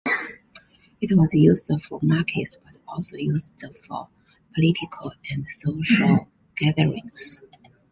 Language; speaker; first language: English; non-native, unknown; Chinese